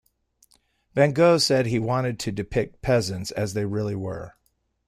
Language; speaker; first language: English; native; English